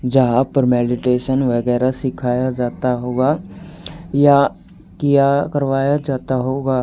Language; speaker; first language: Hindi; native; Hindi